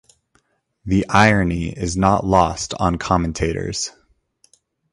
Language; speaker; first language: English; native; English